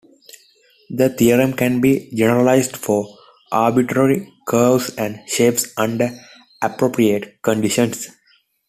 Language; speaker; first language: English; non-native, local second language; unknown